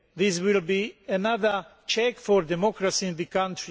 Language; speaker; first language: English; non-native, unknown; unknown